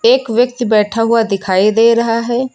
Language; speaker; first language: Hindi; native; Hindi